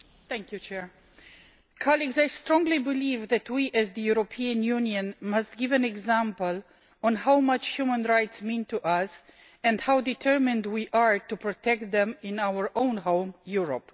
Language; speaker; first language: English; non-native, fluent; Romanian